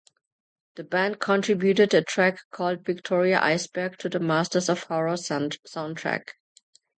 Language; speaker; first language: English; non-native, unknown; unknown